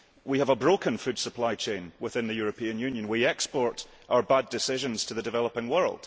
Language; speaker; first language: English; early bilingual, heritage; English